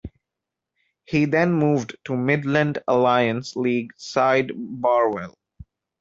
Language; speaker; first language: English; non-native, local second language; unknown